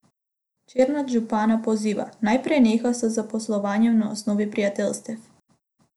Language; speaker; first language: Slovenian; non-native, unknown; Macedonian